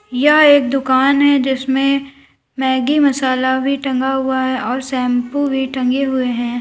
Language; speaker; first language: Hindi; native; Hindi